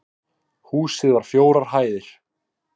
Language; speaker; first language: Icelandic; native; Icelandic